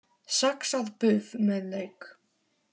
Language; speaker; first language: Icelandic; non-native, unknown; Polish